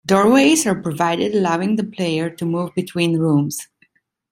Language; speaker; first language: English; non-native, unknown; Italian